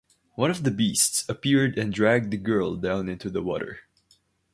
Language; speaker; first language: English; non-native, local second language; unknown